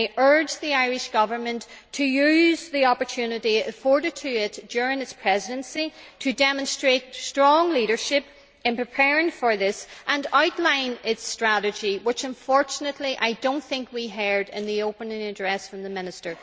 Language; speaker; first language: English; native; English